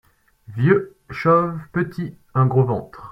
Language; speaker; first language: French; native; French